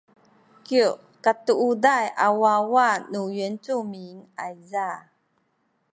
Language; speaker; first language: Sakizaya; non-native, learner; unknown